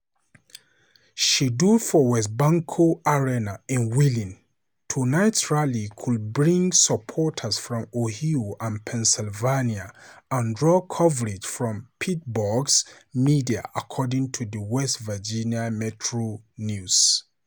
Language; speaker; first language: English; non-native, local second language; Hausa